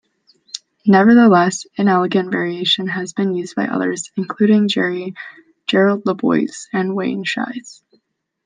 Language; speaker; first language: English; native; English